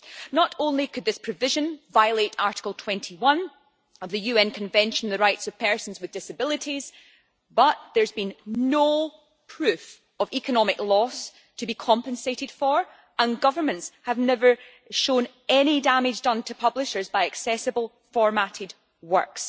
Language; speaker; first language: English; native; English